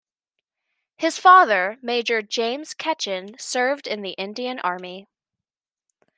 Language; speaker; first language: English; native; English